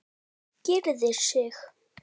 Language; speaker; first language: Icelandic; native; Icelandic